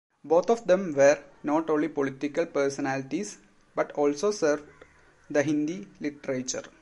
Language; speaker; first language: English; non-native, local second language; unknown